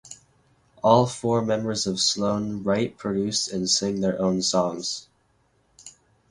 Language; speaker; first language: English; native; English